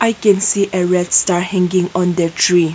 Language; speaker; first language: English; non-native, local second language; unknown